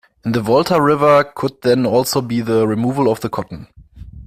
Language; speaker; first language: English; non-native, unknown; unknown